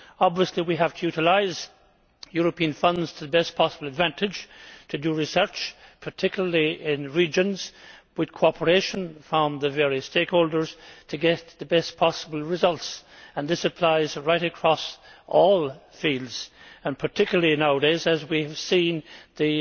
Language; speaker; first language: English; native; English